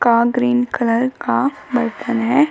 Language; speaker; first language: Hindi; native; Hindi